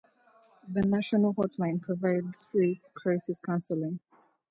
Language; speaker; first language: English; native; English